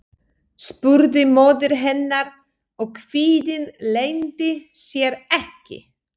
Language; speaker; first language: Icelandic; non-native, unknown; Polish